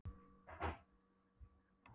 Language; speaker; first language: Icelandic; non-native, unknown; Polish